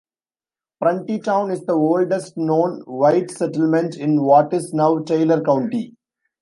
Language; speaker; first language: English; non-native, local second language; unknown